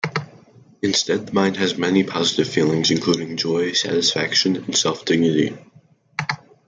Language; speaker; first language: English; native; English